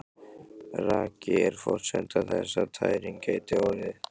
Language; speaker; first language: Icelandic; native; Icelandic